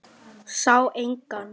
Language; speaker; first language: Icelandic; non-native, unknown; Lithuanian